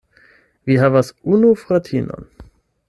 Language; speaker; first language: Esperanto; non-native, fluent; German